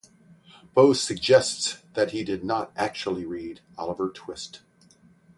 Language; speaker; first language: English; native; English